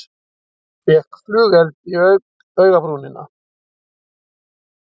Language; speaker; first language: Icelandic; native; Icelandic